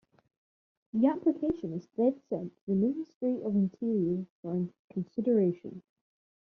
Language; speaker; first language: English; native; English